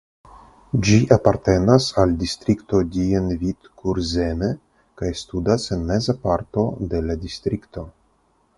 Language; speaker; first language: Esperanto; non-native, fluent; Russian